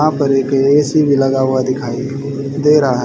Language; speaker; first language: Hindi; native; Hindi